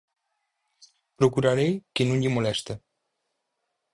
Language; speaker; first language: Galician; native; Galician